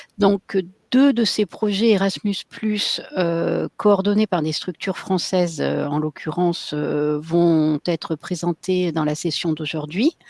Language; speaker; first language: French; native; French